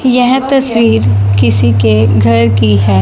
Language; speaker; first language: Hindi; non-native, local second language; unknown